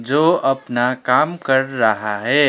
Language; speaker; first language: Hindi; non-native, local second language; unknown